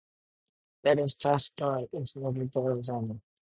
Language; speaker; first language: English; non-native, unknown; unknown